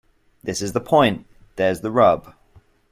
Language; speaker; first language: English; native; English